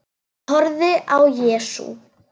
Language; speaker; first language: Icelandic; non-native, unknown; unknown